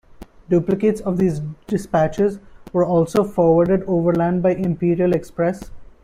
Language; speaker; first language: English; non-native, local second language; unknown